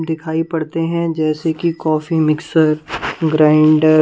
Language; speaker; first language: Hindi; non-native, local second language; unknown